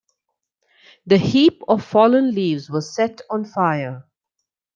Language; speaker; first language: English; non-native, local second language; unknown